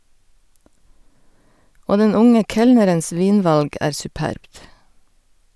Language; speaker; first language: Norwegian; native; Norwegian